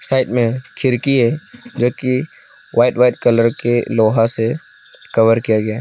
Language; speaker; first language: Hindi; non-native, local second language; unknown